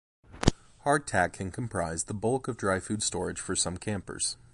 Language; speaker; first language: English; native; English